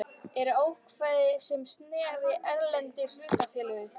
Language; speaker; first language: Icelandic; native; Icelandic